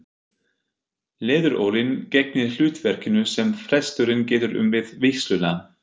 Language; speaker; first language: Icelandic; non-native, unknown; German